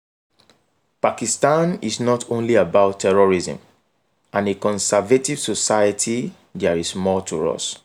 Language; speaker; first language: English; non-native, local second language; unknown